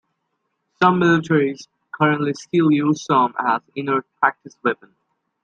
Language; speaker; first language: English; native; English